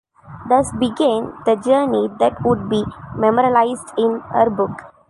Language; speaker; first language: English; non-native, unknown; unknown